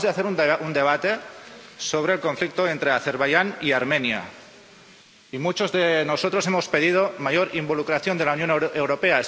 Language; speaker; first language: Spanish; non-native, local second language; Catalan